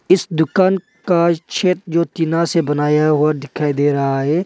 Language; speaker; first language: Hindi; non-native, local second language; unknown